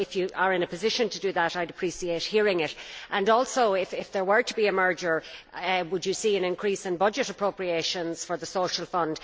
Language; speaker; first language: English; native; English